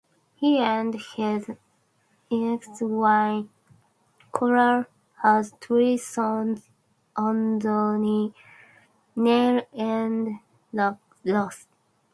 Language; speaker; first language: English; non-native, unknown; Japanese